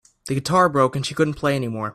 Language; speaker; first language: English; native; English